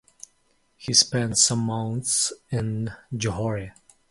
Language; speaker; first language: English; non-native, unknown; Mongolian